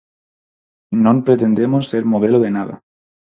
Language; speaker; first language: Galician; non-native, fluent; Spanish